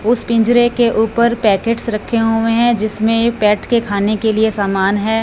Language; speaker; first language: Hindi; non-native, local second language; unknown